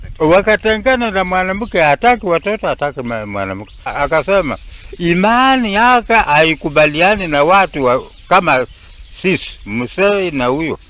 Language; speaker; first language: Swahili; non-native, local second language; Luyia